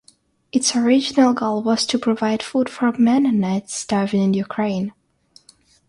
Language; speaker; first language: English; non-native, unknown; Russian